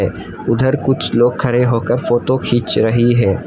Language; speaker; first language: Hindi; non-native, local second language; Assamese